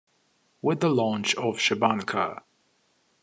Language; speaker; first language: English; non-native, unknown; Ukrainian